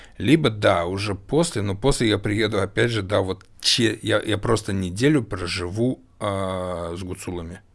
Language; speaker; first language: Russian; native; Russian